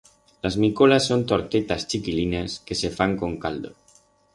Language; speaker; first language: Aragonese; non-native, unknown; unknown